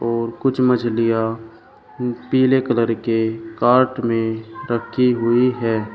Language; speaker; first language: Hindi; native; Hindi